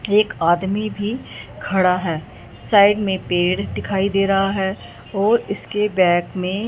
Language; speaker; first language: Hindi; non-native, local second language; Punjabi